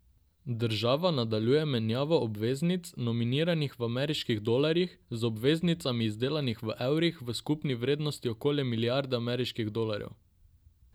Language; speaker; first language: Slovenian; non-native, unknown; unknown